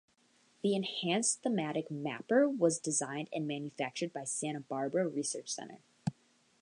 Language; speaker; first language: English; native; English